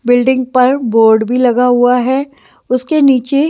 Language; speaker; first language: Hindi; native; Hindi